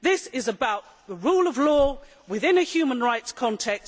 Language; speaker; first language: English; native; English